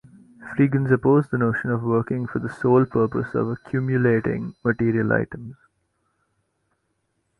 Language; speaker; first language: English; non-native, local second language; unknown